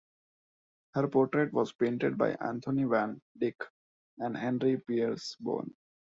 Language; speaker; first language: English; non-native, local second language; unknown